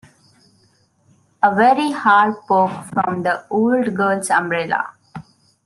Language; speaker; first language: English; non-native, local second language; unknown